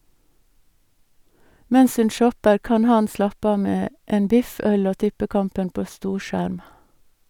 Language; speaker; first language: Norwegian; native; Norwegian